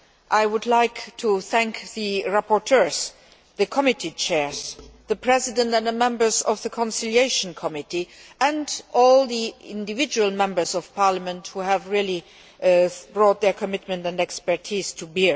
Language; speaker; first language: English; non-native, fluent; Luxembourgish